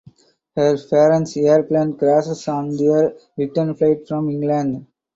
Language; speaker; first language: English; non-native, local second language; Tamil